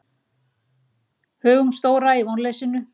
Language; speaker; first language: Icelandic; native; Icelandic